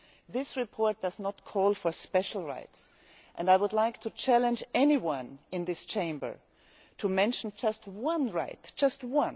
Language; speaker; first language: English; non-native, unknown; German